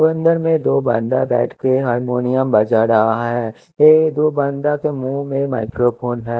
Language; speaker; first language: Hindi; non-native, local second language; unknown